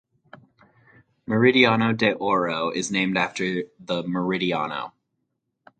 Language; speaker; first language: English; native; English